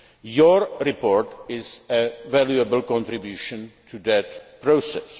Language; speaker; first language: English; non-native, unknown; Czech